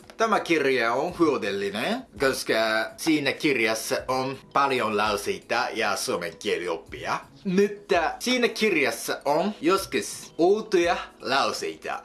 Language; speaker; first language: Finnish; non-native, learner; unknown